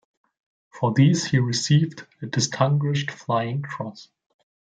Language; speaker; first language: English; non-native, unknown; German